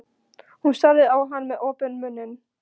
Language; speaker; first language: Icelandic; non-native, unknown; Polish